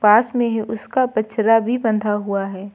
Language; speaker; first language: Hindi; native; Hindi